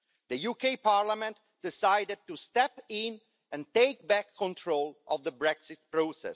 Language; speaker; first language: English; non-native, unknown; Italian